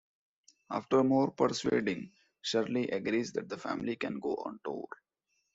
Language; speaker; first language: English; non-native, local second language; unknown